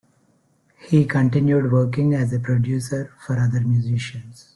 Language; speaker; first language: English; non-native, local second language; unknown